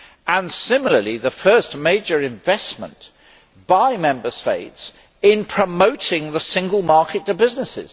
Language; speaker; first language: English; native; English